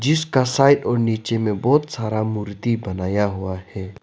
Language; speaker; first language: Hindi; non-native, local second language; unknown